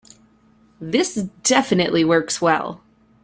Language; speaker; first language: English; native; English